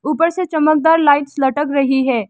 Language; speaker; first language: Hindi; non-native, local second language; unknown